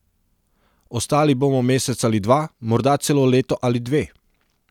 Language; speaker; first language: Slovenian; non-native, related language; Serbian